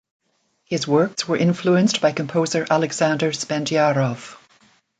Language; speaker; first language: English; native; English